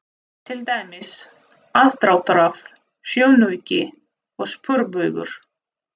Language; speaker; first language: Icelandic; non-native, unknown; Russian